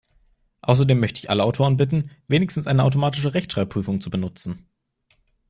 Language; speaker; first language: German; native; German